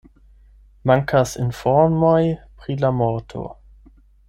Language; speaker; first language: Esperanto; non-native, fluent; German